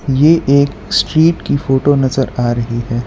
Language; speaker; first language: Hindi; non-native, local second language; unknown